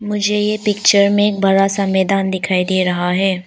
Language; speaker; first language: Hindi; early bilingual, other home language; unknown